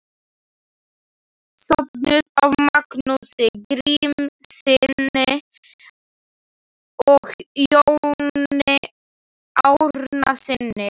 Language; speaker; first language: Icelandic; non-native, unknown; Slovak